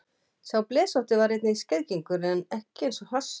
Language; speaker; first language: Icelandic; native; Icelandic